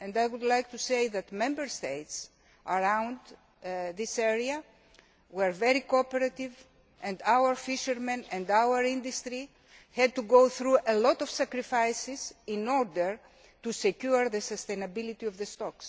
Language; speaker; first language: English; native; English